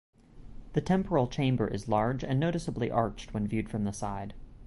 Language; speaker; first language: English; native; English